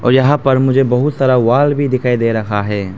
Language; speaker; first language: Hindi; non-native, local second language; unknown